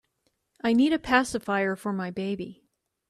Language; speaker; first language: English; native; English